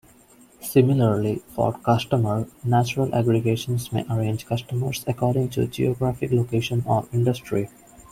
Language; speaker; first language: English; non-native, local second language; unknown